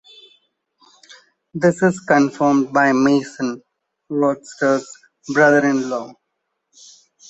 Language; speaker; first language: English; non-native, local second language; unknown